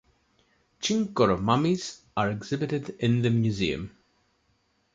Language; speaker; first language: English; native; English